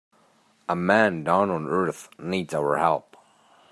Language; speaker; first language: English; native; English